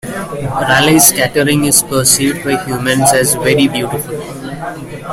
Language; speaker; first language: English; non-native, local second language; Malayalam